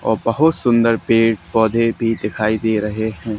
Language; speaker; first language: Hindi; native; Hindi